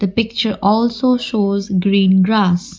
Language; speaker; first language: English; non-native, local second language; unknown